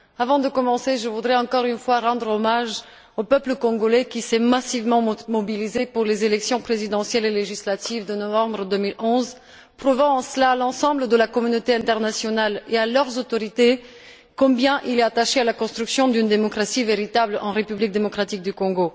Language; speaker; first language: French; non-native, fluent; Bulgarian